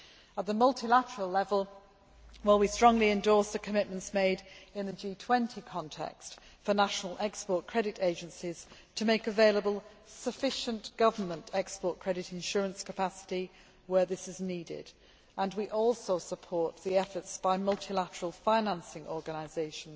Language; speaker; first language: English; native; English